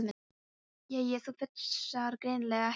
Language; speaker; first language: Icelandic; non-native, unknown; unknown